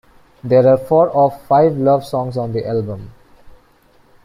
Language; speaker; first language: English; non-native, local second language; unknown